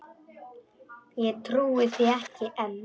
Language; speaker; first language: Icelandic; non-native, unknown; Polish